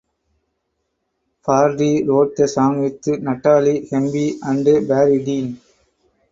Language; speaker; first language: English; non-native, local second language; Tamil